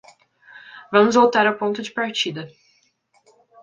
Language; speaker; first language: Portuguese; native; Portuguese